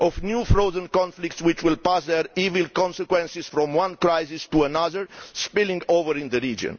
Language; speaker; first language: English; non-native, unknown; Romanian